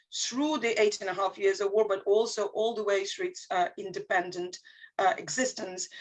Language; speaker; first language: English; non-native, fluent; Ukrainian